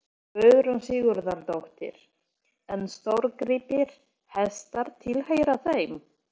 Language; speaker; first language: Icelandic; non-native, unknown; Polish